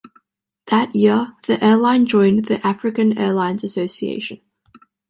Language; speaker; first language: English; native; English